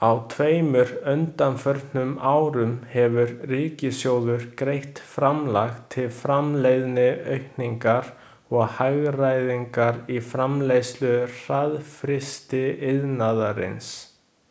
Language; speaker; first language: Icelandic; non-native, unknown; Chinese